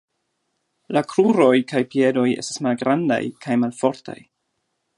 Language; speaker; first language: Esperanto; non-native, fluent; German